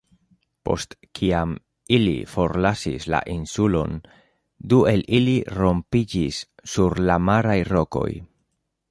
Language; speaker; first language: Esperanto; non-native, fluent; Spanish